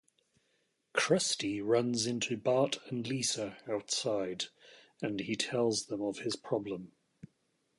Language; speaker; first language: English; native; English